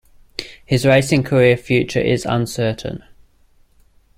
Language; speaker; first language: English; native; English